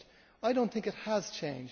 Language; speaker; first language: English; native; English